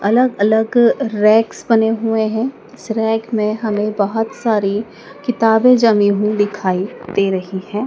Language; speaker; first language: Hindi; native; Hindi